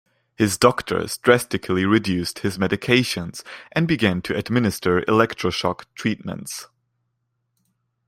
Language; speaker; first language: English; non-native, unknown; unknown